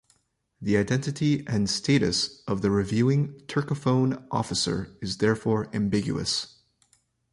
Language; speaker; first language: English; native; English